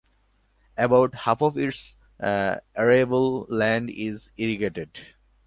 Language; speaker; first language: English; non-native, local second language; Bangla